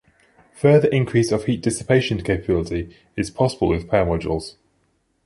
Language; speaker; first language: English; native; English